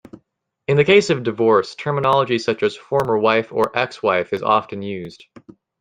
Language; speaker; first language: English; native; English